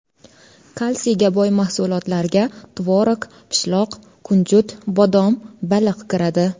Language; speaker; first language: Uzbek; native; Uzbek